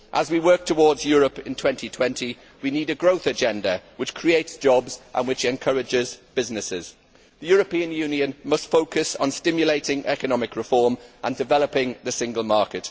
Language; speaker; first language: English; native; English